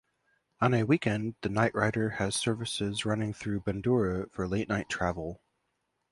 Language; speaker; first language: English; native; English